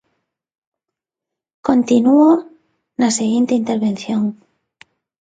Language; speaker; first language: Galician; non-native, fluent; Spanish